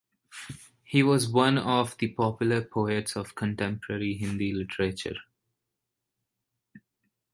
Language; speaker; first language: English; non-native, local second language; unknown